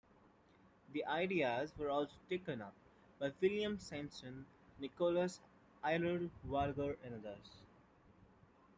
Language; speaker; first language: English; non-native, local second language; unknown